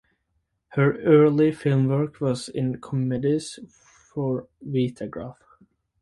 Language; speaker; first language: English; native; English